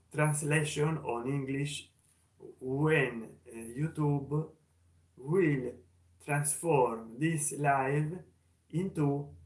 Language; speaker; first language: English; non-native, learner; Italian